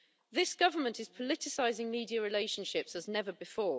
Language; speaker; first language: English; native; English